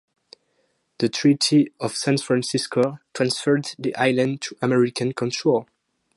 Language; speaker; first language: English; non-native, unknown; French